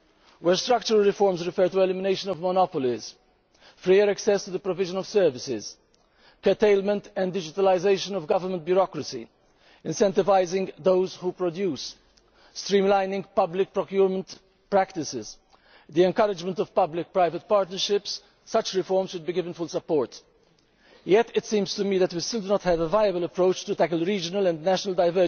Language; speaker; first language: English; non-native, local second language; Maltese